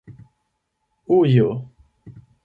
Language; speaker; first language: Esperanto; non-native, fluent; German